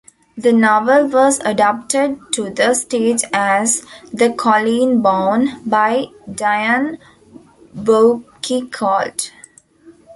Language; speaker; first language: English; non-native, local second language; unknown